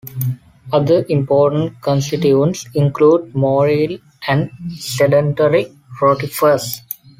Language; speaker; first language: English; non-native, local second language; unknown